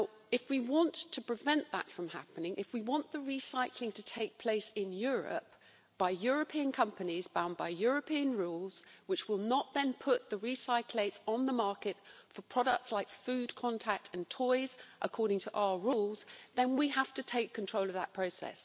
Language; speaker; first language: English; native; English